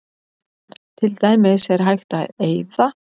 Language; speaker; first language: Icelandic; native; Icelandic